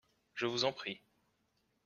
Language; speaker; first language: French; native; French